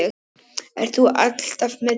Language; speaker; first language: Icelandic; non-native, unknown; Polish